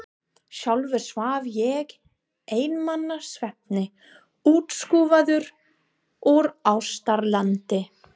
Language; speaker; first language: Icelandic; non-native, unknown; English